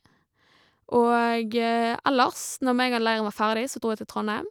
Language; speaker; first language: Norwegian; native; Norwegian